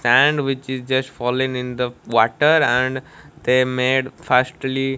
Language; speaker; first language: English; non-native, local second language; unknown